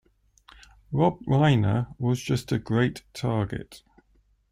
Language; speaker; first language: English; native; English